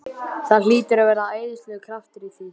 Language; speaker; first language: Icelandic; native; Icelandic